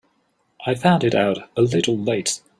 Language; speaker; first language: English; native; English